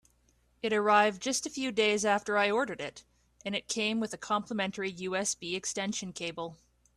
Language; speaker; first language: English; native; English